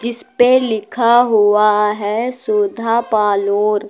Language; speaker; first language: Hindi; native; Hindi